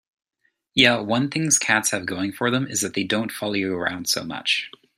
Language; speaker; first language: English; native; English